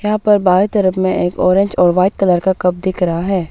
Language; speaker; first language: Hindi; early bilingual, other home language; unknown